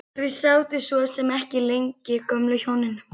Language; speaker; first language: Icelandic; native; Icelandic